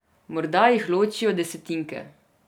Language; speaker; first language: Slovenian; non-native, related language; Serbian